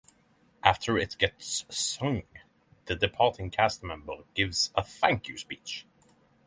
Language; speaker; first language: English; non-native, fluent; Norwegian